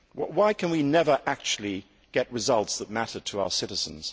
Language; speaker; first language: English; native; English